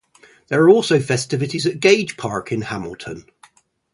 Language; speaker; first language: English; native; English